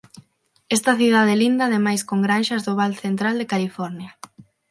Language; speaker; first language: Galician; non-native, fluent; Spanish